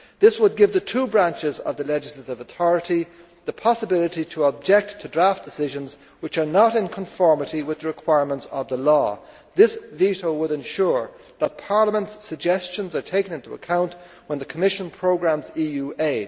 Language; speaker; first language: English; native; English